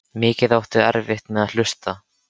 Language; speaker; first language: Icelandic; native; Icelandic